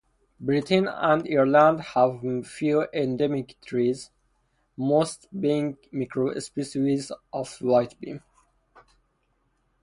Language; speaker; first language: English; non-native, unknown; Persian